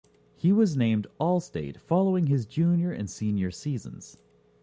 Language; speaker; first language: English; native; English